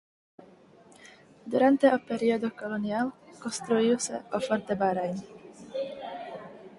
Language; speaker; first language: Galician; non-native, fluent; Spanish